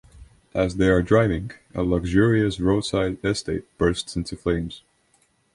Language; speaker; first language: English; non-native, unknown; Estonian